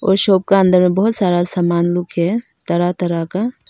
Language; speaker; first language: Hindi; non-native, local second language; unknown